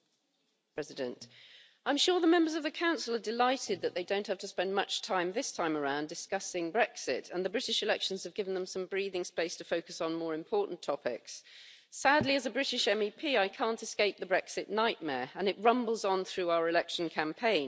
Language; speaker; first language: English; native; English